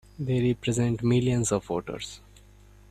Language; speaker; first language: English; non-native, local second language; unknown